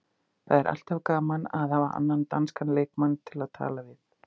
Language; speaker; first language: Icelandic; native; Icelandic